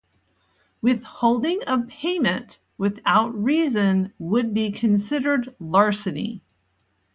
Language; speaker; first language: English; native; English